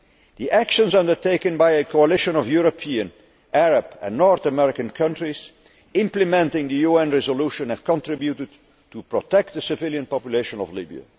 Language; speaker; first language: English; non-native, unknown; Dutch